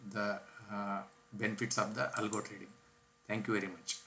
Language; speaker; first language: English; non-native, local second language; Kannada